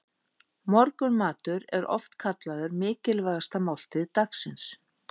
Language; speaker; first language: Icelandic; native; Icelandic